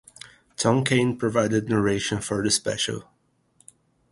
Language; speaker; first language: English; native; English